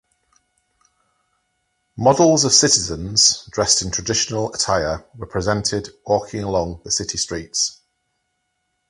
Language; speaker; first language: English; native; English